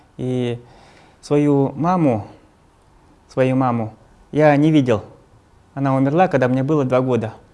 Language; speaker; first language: Russian; non-native, local second language; Evenki